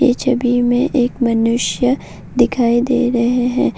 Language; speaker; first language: Hindi; non-native, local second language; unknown